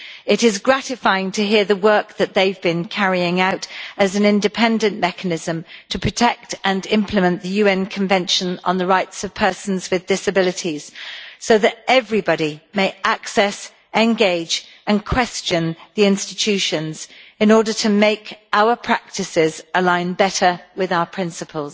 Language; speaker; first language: English; native; English